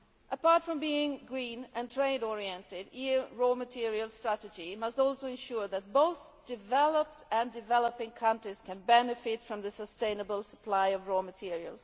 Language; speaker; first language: English; non-native, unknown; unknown